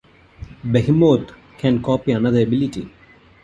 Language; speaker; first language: English; non-native, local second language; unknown